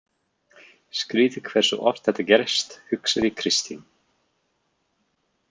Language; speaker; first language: Icelandic; non-native, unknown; English